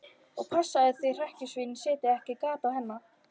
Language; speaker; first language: Icelandic; native; Icelandic